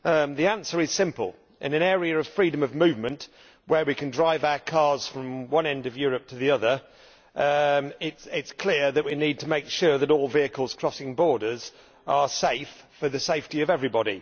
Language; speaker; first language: English; native; English